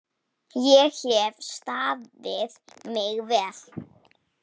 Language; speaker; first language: Icelandic; non-native, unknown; Polish